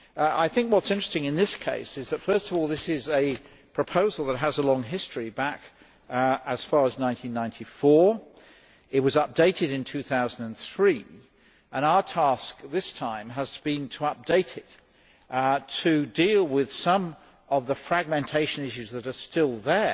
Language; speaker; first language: English; native; English